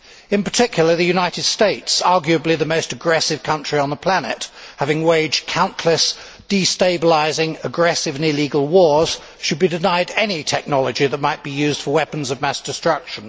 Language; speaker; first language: English; native; English